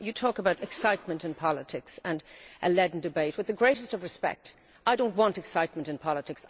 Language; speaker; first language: English; native; English